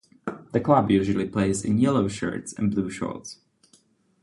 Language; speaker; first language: English; non-native, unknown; Czech